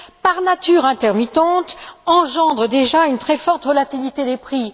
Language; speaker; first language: French; native; French